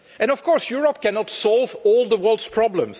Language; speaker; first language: English; non-native, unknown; French